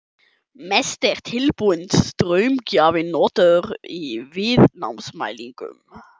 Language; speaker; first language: Icelandic; non-native, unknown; German